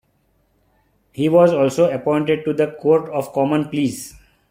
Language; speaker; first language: English; non-native, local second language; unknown